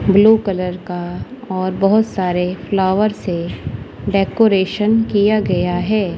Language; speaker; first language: Hindi; non-native, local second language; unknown